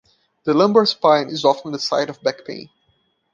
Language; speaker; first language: English; non-native, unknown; Portuguese